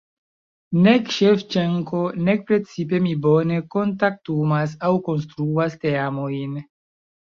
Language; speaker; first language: Esperanto; non-native, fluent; Chinese